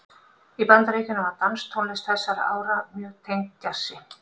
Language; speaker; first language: Icelandic; native; Icelandic